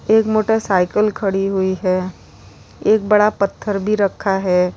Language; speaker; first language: Hindi; native; Hindi